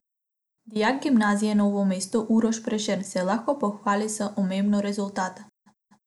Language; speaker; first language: Slovenian; non-native, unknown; Macedonian